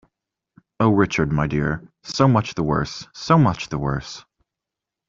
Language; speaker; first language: English; native; English